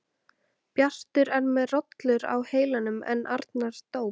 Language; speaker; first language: Icelandic; native; Icelandic